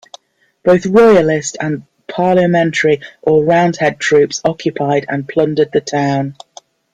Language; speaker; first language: English; native; English